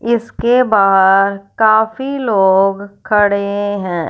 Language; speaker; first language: Hindi; non-native, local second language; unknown